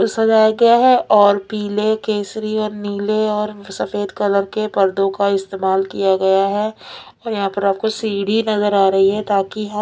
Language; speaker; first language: Hindi; non-native, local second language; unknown